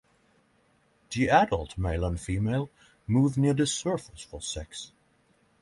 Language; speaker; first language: English; non-native, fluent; Norwegian